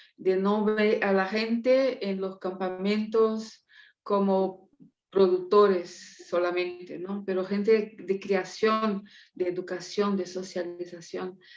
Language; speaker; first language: Spanish; non-native, related language; Portuguese